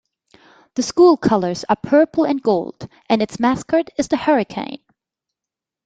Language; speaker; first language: English; non-native, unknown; German